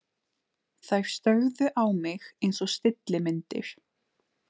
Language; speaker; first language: Icelandic; non-native, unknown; Slovenian